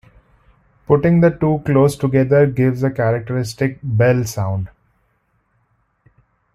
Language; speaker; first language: English; non-native, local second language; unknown